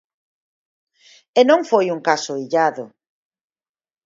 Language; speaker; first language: Galician; native; Galician